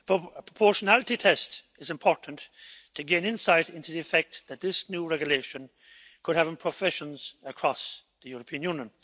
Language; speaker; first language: English; native; English